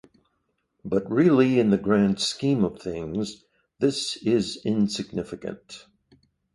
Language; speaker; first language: English; native; English